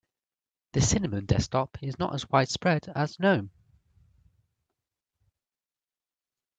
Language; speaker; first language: English; native; English